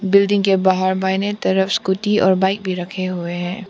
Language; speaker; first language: Hindi; non-native, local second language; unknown